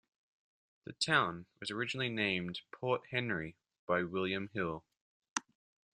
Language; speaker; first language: English; native; English